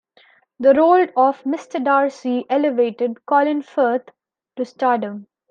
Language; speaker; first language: English; non-native, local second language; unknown